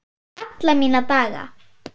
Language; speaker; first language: Icelandic; non-native, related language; Swedish